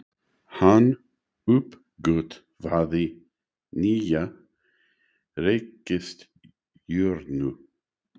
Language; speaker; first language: Icelandic; non-native, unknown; English